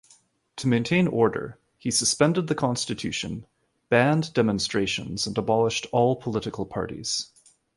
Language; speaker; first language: English; native; English